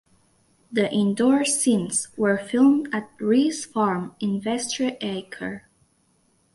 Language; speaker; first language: English; non-native, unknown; Catalan